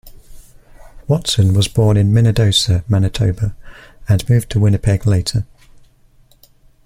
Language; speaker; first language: English; native; English